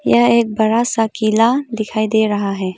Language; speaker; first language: Hindi; early bilingual, other home language; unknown